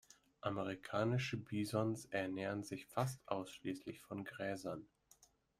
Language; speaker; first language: German; native; German